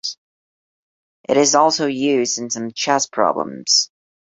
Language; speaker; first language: English; non-native, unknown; Portuguese